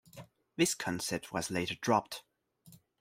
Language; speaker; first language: English; non-native, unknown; French